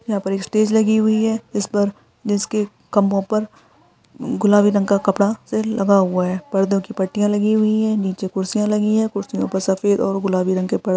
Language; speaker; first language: Hindi; non-native, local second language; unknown